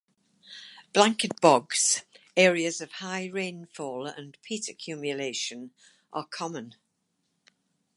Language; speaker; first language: English; native; English